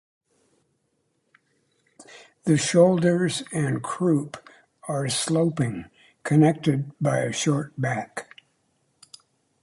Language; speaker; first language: English; native; English